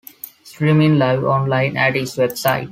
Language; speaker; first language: English; non-native, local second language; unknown